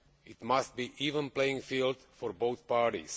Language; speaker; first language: English; non-native, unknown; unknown